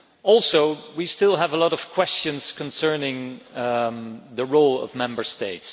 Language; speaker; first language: English; non-native, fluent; Dutch